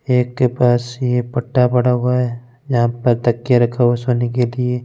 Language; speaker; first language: Hindi; non-native, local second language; Punjabi